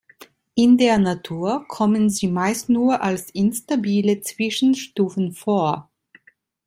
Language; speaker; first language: German; non-native, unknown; Italian